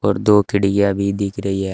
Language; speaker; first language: Hindi; native; Hindi